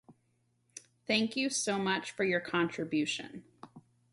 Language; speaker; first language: English; native; English